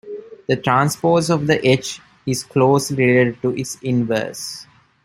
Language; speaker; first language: English; non-native, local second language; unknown